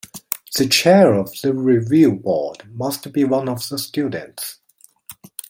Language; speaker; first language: English; non-native, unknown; Chinese